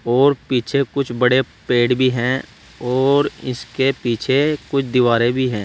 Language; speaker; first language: Hindi; native; Hindi